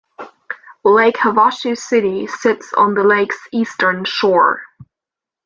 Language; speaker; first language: English; non-native, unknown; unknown